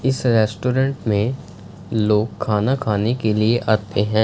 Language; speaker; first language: Hindi; non-native, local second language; Punjabi